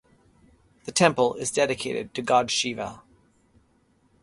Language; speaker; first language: English; native; English